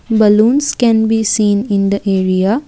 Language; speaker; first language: English; non-native, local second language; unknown